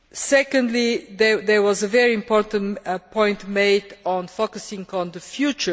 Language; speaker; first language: English; non-native, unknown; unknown